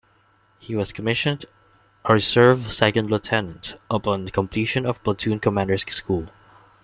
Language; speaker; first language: English; non-native, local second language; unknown